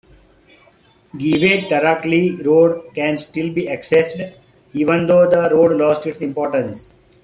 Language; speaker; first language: English; non-native, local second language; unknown